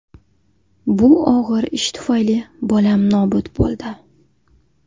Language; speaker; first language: Uzbek; native; Uzbek